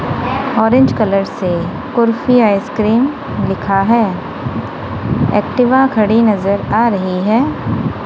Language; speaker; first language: Hindi; non-native, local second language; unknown